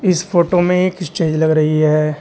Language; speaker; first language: Hindi; native; Hindi